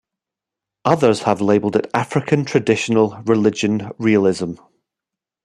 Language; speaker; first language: English; native; English